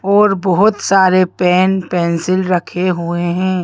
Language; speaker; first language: Hindi; native; Hindi